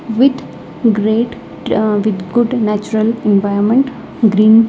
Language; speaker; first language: English; non-native, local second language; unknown